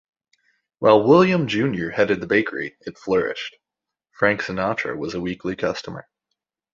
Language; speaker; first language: English; native; English